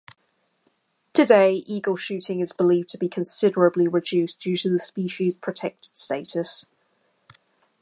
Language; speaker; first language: English; native; English